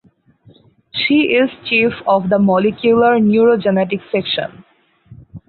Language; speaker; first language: English; non-native, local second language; Bangla